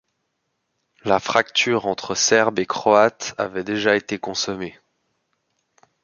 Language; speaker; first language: French; native; French